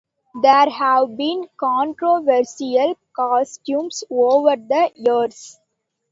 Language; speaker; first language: English; non-native, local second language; Tamil